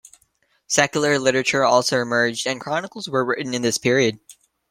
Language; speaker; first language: English; native; English